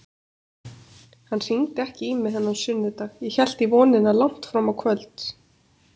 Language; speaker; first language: Icelandic; native; Icelandic